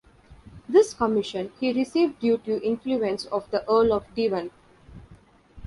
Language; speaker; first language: English; non-native, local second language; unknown